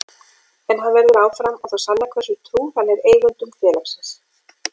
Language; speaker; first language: Icelandic; native; Icelandic